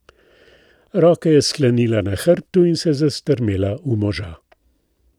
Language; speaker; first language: Slovenian; native; Slovenian